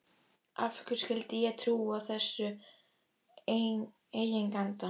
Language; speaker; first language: Icelandic; native; Icelandic